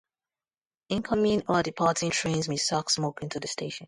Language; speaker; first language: English; non-native, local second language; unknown